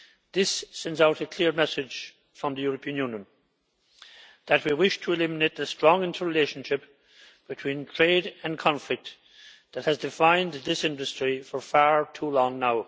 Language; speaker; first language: English; native; English